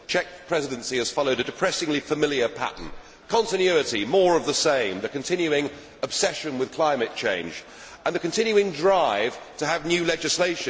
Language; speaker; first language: English; native; English